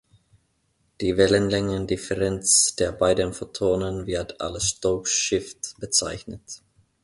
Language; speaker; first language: German; non-native, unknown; Finnish